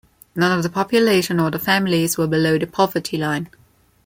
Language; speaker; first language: English; non-native, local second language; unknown